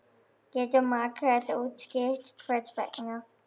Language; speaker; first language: Icelandic; non-native, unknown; German